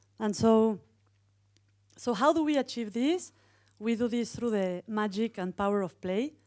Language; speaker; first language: English; non-native, fluent; Spanish